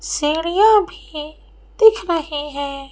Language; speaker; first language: Hindi; native; Hindi